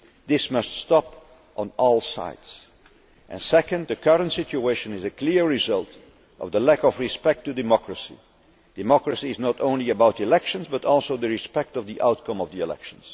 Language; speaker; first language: English; non-native, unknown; Dutch